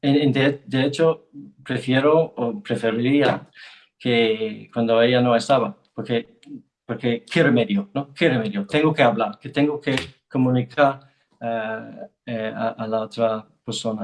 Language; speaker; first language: Spanish; non-native, fluent; English